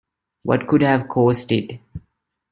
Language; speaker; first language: English; non-native, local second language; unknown